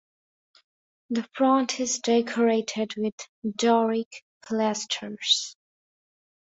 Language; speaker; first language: English; non-native, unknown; Bangla